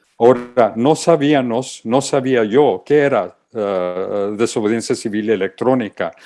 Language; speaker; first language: Spanish; early bilingual, heritage; English